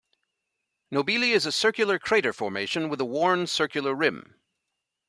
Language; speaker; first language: English; native; English